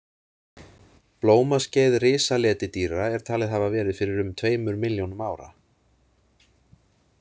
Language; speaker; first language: Icelandic; native; Icelandic